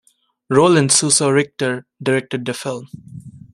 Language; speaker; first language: English; native; English